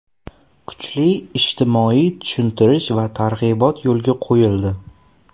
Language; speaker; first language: Uzbek; native; Uzbek